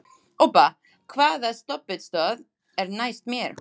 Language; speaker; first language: Icelandic; non-native, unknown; Slovak